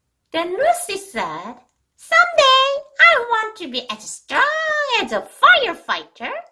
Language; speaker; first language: English; non-native, fluent; Korean